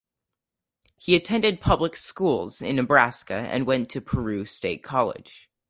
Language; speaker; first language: English; native; English